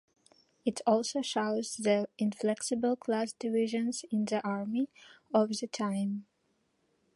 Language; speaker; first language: English; non-native, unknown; Belarusian